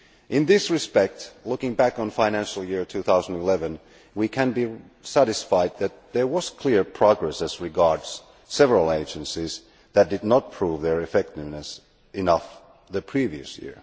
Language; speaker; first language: English; non-native, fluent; Finnish